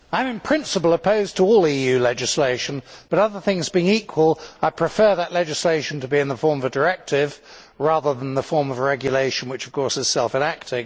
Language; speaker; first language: English; native; English